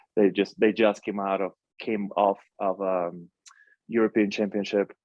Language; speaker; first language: English; non-native, fluent; Russian